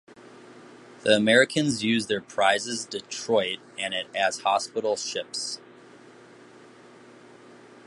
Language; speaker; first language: English; native; English